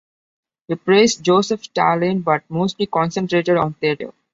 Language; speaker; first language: English; non-native, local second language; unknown